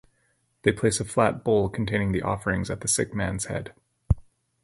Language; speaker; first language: English; native; English